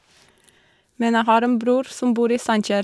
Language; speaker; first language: Norwegian; non-native, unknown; English